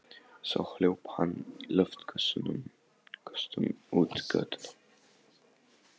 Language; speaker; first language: Icelandic; non-native, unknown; Polish